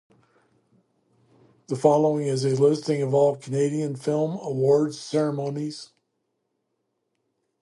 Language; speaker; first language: English; native; English